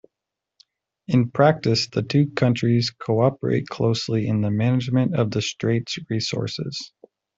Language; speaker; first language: English; native; English